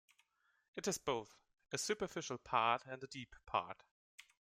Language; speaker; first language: English; non-native, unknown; German